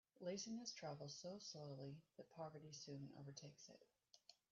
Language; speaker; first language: English; native; English